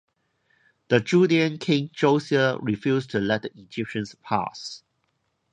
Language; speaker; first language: English; non-native, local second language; Cantonese